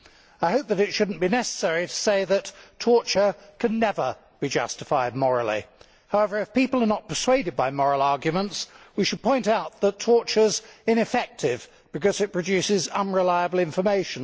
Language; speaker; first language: English; native; English